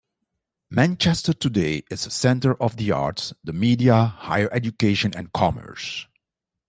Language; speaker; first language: English; non-native, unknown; Dutch